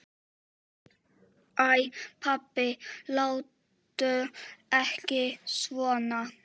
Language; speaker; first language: Icelandic; non-native, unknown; Czech